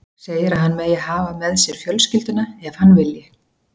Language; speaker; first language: Icelandic; native; Icelandic